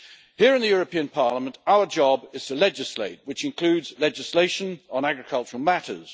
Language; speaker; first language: English; native; English